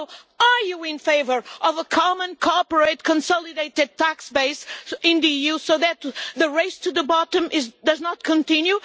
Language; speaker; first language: English; non-native, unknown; Portuguese